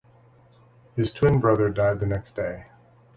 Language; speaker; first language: English; native; English